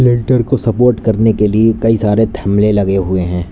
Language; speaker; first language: Hindi; native; Hindi